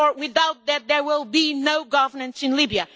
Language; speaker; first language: English; non-native, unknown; Portuguese